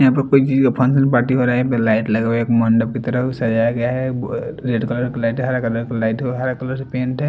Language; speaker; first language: Hindi; non-native, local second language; Bhojpuri